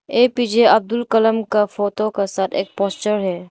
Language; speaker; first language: Hindi; non-native, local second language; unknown